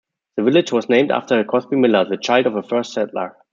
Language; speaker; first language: English; non-native, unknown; German